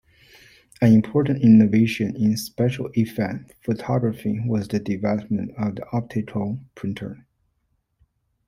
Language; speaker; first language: English; non-native, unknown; Chinese